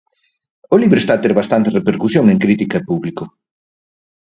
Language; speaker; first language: Galician; native; Galician